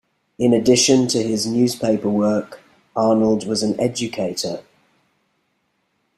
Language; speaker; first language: English; native; English